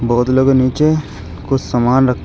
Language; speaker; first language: Hindi; native; Hindi